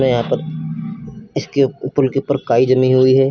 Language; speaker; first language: Hindi; native; Hindi